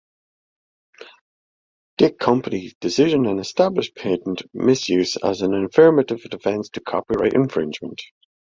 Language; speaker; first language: English; native; English